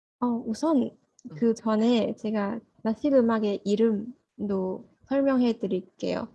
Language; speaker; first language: Korean; non-native, learner; Malay